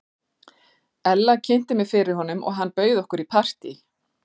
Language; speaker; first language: Icelandic; native; Icelandic